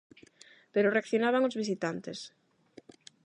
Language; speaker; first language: Galician; non-native, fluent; Spanish